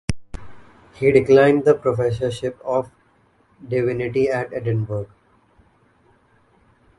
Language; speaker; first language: English; non-native, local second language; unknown